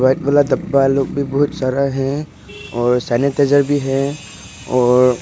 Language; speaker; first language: Hindi; early bilingual, other home language; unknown